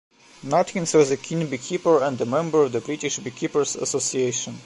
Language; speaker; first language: English; non-native, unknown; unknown